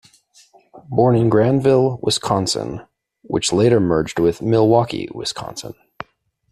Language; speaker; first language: English; native; English